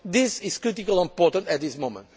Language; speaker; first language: English; non-native, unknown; Portuguese